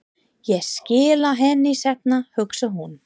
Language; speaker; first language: Icelandic; non-native, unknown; English